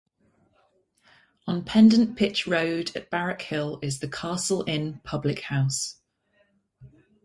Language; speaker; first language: English; native; English